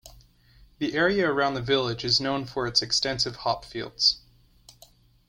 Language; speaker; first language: English; native; English